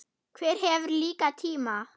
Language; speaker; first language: Icelandic; non-native, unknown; German